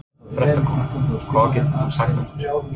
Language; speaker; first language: Icelandic; non-native, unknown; English